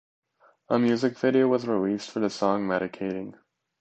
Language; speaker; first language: English; native; English